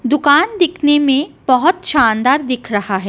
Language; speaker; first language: Hindi; non-native, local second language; Punjabi